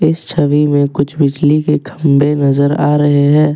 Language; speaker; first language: Hindi; non-native, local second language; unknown